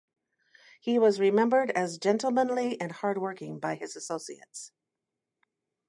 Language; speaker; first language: English; native; English